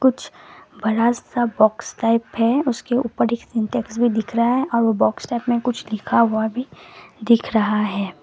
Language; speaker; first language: Hindi; non-native, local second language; Assamese